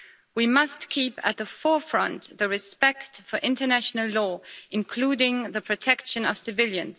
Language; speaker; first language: English; native; English